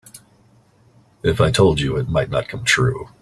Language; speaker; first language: English; native; English